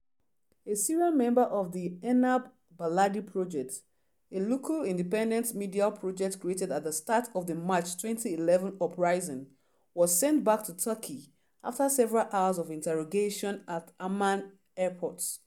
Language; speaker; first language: English; non-native, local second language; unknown